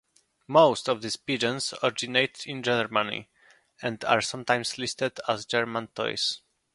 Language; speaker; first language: English; non-native, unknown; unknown